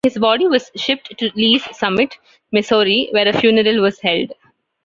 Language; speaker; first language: English; non-native, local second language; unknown